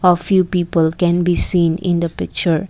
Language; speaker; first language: English; non-native, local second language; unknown